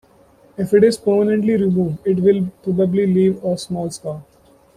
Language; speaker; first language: English; non-native, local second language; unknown